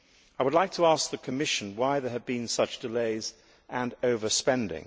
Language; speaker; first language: English; native; English